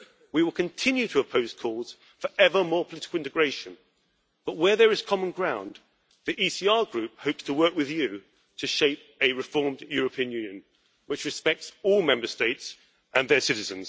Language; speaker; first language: English; native; English